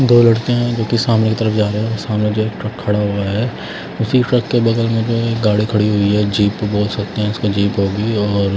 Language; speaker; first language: Hindi; non-native, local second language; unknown